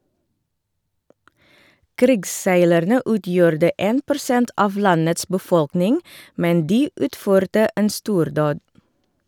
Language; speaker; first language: Norwegian; non-native, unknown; Indonesian